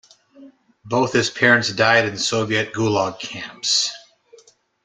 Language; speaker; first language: English; native; English